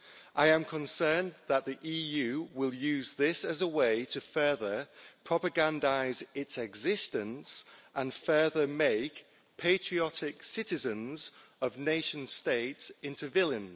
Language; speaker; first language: English; native; English